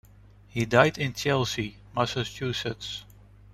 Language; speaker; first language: English; non-native, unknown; Dutch